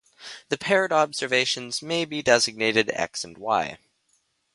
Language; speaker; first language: English; native; English